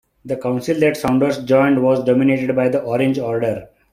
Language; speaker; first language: English; non-native, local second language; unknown